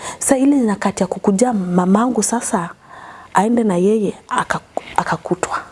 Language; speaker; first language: Swahili; non-native, local second language; Kamba